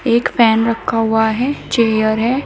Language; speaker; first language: Hindi; native; Hindi